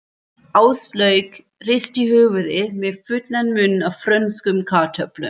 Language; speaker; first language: Icelandic; non-native, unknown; German